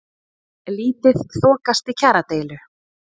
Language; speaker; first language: Icelandic; native; Icelandic